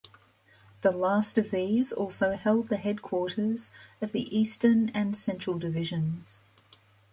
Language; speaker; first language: English; native; English